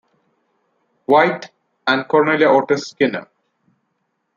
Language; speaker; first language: English; non-native, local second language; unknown